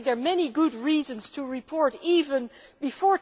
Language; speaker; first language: English; non-native, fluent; Dutch